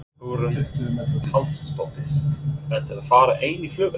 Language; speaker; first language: Icelandic; non-native, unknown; English